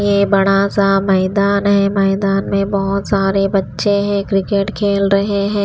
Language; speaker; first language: Hindi; non-native, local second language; Punjabi